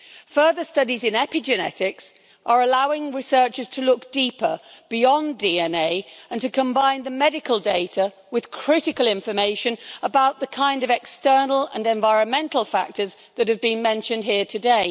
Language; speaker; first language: English; native; English